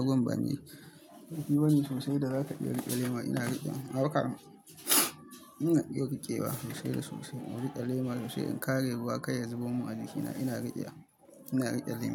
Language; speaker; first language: Hausa; native; Hausa